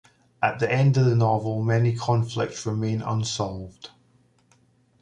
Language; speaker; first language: English; native; English